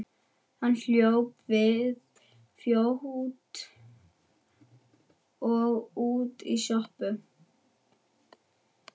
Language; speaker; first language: Icelandic; non-native, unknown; German